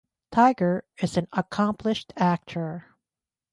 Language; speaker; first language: English; native; English